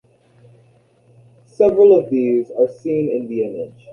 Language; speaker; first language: English; native; English